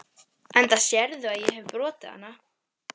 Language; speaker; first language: Icelandic; native; Icelandic